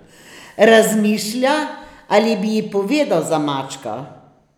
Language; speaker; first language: Slovenian; native; Slovenian